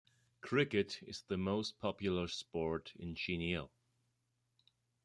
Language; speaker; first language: English; non-native, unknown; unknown